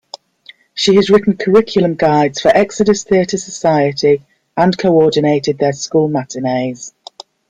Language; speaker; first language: English; native; English